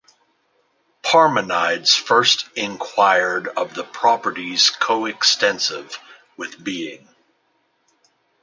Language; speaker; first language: English; native; English